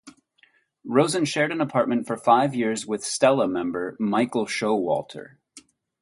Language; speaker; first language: English; native; English